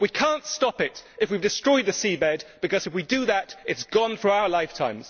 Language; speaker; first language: English; native; English